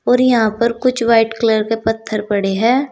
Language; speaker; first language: Hindi; native; Hindi